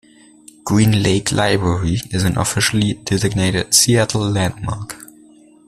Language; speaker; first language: English; non-native, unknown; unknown